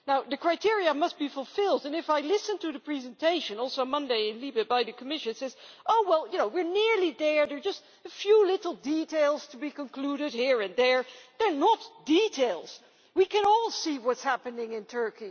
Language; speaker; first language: English; non-native, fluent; Dutch